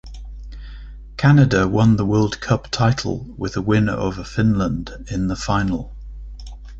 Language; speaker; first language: English; native; English